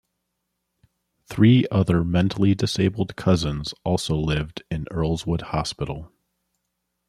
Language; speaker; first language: English; native; English